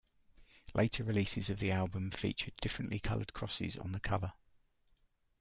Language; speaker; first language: English; native; English